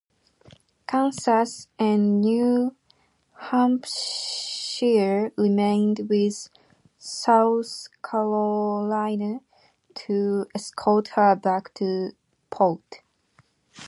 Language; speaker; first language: English; non-native, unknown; Japanese